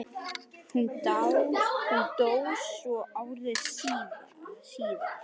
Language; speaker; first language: Icelandic; native; Icelandic